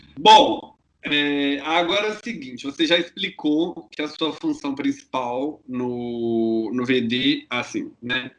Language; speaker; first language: Portuguese; native; Portuguese